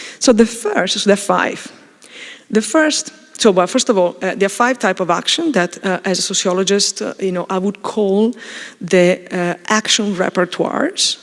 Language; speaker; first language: English; non-native, fluent; Italian